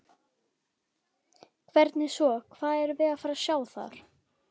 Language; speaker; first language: Icelandic; native; Icelandic